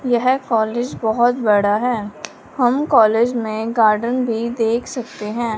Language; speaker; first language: Hindi; non-native, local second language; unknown